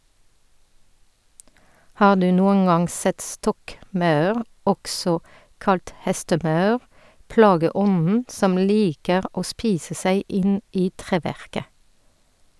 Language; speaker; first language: Norwegian; non-native, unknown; French